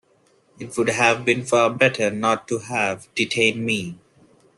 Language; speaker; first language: English; non-native, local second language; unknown